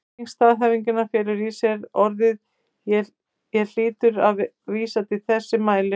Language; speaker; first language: Icelandic; native; Icelandic